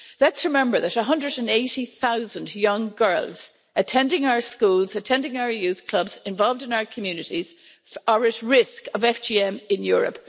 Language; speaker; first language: English; native; English